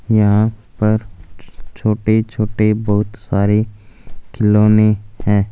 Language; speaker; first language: Hindi; non-native, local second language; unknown